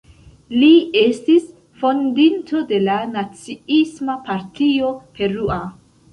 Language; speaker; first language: Esperanto; non-native, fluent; Central Kurdish